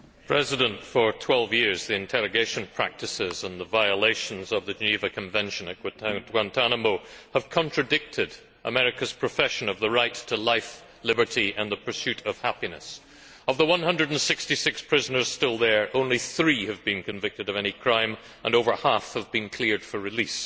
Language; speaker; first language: English; native; English